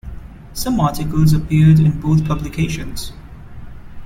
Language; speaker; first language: English; non-native, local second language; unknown